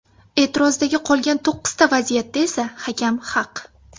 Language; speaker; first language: Uzbek; native; Uzbek